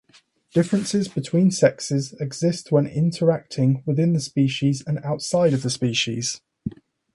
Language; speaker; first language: English; native; English